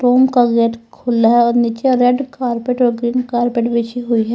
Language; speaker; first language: Hindi; native; Hindi